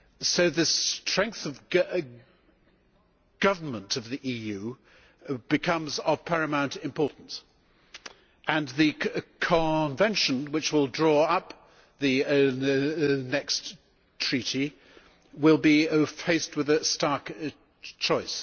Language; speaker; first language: English; native; English